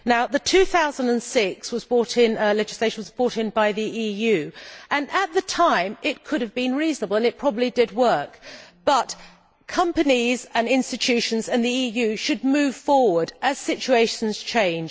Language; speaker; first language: English; native; English